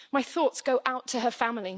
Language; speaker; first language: English; native; English